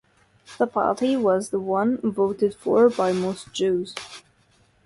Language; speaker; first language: English; non-native, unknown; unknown